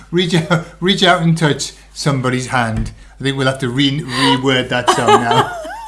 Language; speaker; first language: English; native; English